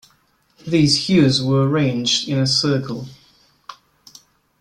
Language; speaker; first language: English; non-native, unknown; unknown